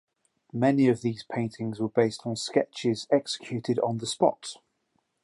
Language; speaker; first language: English; native; English